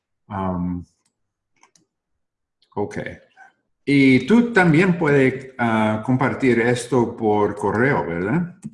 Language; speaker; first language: Spanish; non-native, learner; English